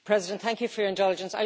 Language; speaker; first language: English; native; English